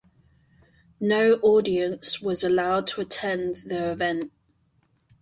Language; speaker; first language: English; non-native, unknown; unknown